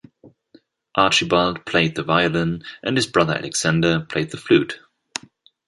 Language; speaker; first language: English; non-native, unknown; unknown